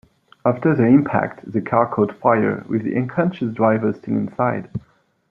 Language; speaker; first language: English; non-native, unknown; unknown